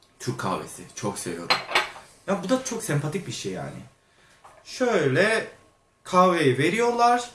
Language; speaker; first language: Turkish; non-native, fluent; Korean